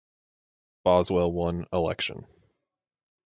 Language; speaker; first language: English; native; English